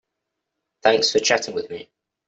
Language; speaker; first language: English; native; English